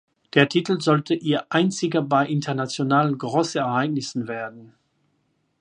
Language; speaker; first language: German; non-native, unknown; French